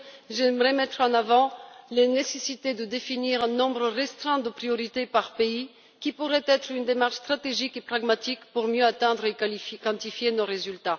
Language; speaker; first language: French; non-native, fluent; Bulgarian